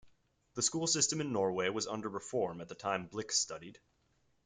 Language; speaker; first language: English; native; English